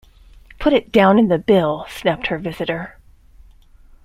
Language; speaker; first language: English; native; English